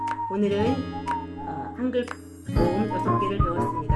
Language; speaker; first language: Korean; native; Korean